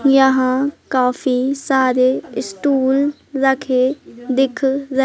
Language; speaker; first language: Hindi; native; Hindi